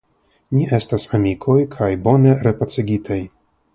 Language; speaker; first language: Esperanto; non-native, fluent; Russian